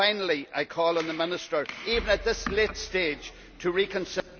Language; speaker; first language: English; native; English